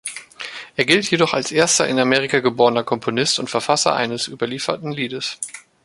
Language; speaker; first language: German; native; German